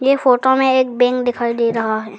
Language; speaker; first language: Hindi; non-native, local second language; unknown